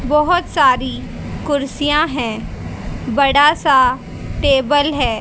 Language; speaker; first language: Hindi; native; Hindi